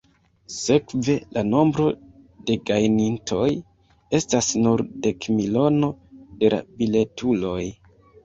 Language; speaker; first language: Esperanto; non-native, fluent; Kinyarwanda